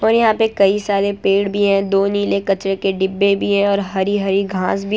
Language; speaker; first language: Hindi; non-native, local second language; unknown